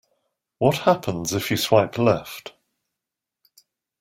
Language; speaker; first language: English; native; English